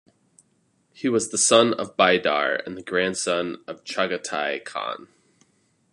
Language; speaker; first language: English; native; English